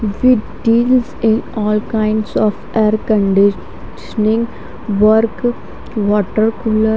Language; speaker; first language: Hindi; native; Hindi